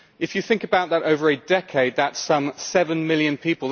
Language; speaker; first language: English; native; English